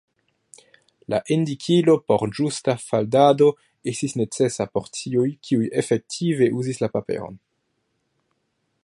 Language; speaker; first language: Esperanto; non-native, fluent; French